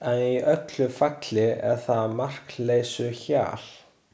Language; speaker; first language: Icelandic; non-native, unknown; Chinese